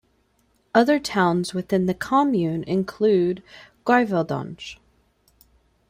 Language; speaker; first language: English; native; English